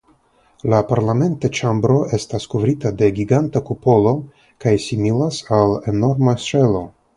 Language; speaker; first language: Esperanto; non-native, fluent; Russian